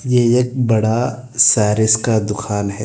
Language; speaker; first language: Hindi; non-native, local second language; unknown